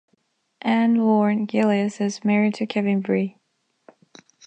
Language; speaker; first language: English; non-native, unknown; Spanish